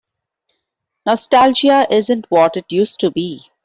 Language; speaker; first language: English; non-native, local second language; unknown